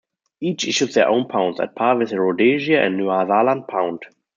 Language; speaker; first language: English; non-native, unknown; German